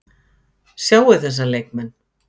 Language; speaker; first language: Icelandic; native; Icelandic